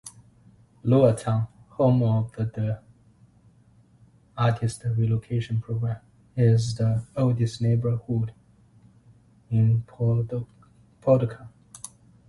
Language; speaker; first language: English; native; English